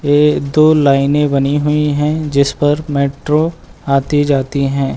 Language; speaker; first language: Hindi; native; Hindi